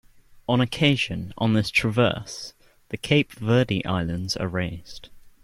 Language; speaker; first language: English; native; English